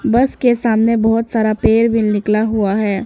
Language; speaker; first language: Hindi; non-native, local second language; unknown